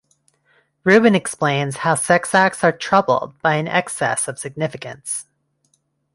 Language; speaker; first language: English; non-native, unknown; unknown